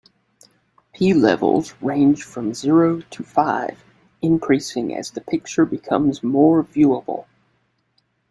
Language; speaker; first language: English; native; English